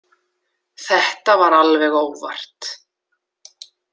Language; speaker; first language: Icelandic; native; Icelandic